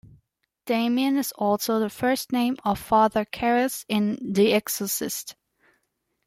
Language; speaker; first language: English; non-native, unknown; German